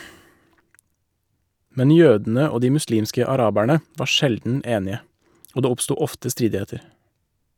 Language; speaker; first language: Norwegian; native; Norwegian